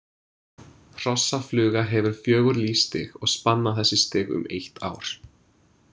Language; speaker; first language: Icelandic; non-native, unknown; English